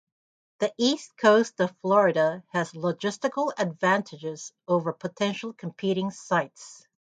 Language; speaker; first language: English; native; English